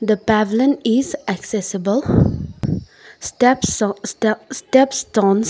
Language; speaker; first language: English; non-native, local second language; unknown